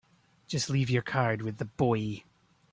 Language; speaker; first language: English; native; English